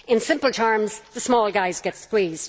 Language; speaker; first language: English; native; English